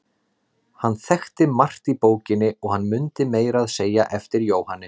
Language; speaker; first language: Icelandic; native; Icelandic